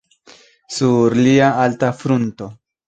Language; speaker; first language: Esperanto; non-native, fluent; Spanish